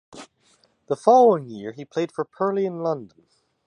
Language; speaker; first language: English; native; English